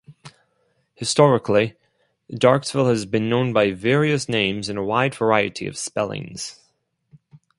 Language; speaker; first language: English; non-native, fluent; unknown